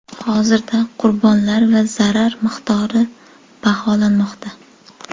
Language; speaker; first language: Uzbek; native; Uzbek